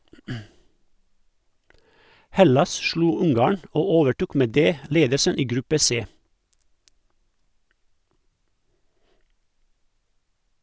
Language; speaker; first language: Norwegian; non-native, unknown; Croatian